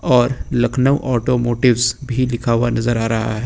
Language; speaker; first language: Hindi; native; Hindi